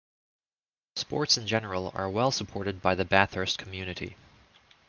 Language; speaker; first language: English; native; English